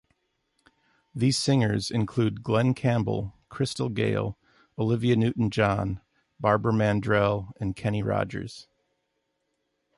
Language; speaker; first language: English; native; English